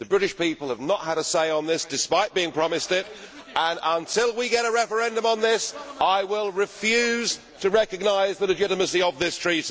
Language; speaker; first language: English; native; English